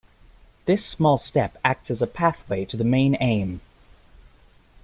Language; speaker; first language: English; native; English